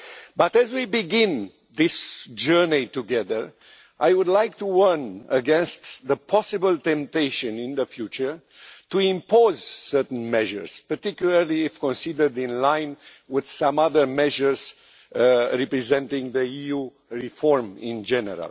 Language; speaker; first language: English; non-native, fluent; Romanian